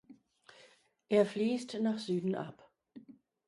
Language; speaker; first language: German; non-native, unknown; English